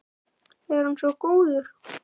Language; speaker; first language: Icelandic; native; Icelandic